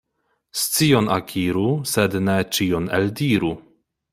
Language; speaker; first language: Esperanto; non-native, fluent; Polish